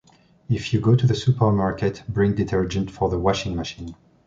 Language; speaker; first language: English; non-native, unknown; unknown